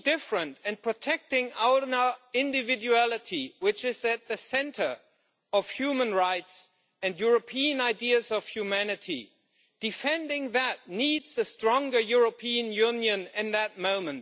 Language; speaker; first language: English; non-native, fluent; German